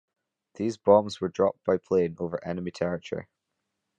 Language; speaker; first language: English; native; English